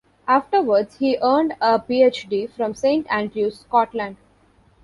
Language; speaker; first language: English; non-native, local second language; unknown